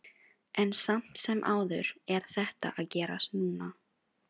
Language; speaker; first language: Icelandic; non-native, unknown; Filipino